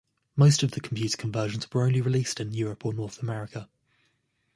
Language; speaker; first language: English; native; English